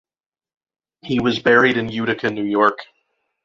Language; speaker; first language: English; native; English